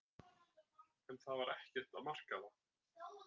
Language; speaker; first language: Icelandic; native; Icelandic